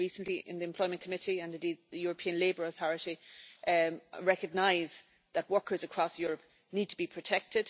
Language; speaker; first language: English; native; English